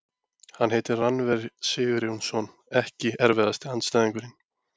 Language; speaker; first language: Icelandic; native; Icelandic